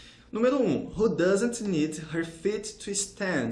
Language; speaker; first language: English; non-native, fluent; Portuguese